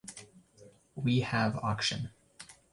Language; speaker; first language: English; native; English